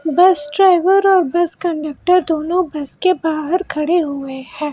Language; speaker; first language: Hindi; non-native, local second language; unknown